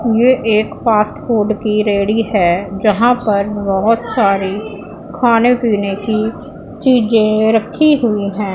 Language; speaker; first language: Hindi; non-native, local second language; Punjabi